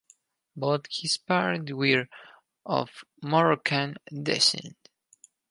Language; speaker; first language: English; non-native, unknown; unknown